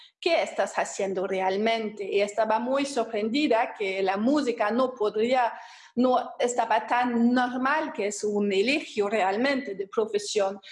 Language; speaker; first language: Spanish; non-native, learner; German